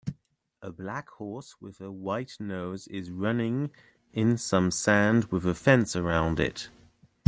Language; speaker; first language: English; native; English